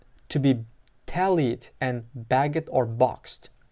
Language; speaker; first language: English; non-native, fluent; Uzbek